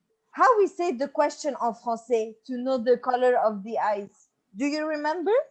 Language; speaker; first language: English; non-native, fluent; French